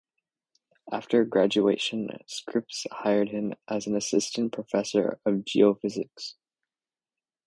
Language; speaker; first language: English; native; English